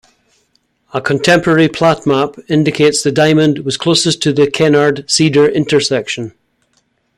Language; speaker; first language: English; native; English